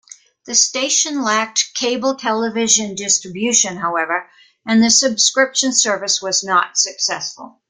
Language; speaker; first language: English; native; English